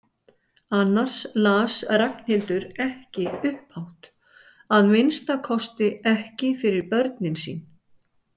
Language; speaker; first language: Icelandic; native; Icelandic